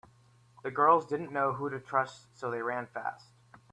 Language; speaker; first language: English; native; English